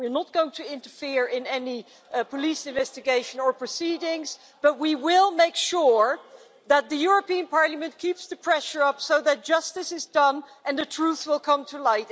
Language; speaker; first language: English; non-native, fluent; Dutch